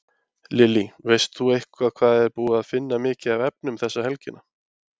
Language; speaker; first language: Icelandic; native; Icelandic